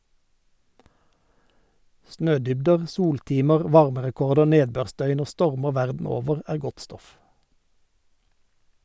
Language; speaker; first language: Norwegian; native; Norwegian